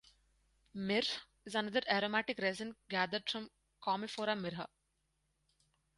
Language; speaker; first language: English; non-native, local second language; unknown